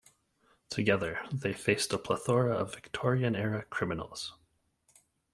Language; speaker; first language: English; native; English